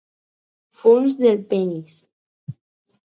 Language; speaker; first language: Catalan; non-native, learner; Spanish